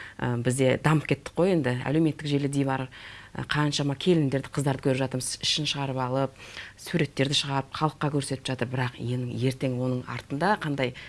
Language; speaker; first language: Kazakh; native; Kazakh